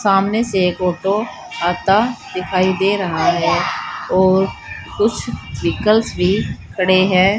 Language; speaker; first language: Hindi; native; Hindi